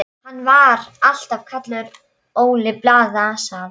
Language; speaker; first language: Icelandic; non-native, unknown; Polish